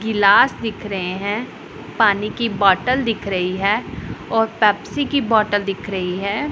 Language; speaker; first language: Hindi; non-native, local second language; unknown